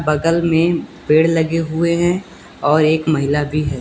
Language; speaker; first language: Hindi; native; Hindi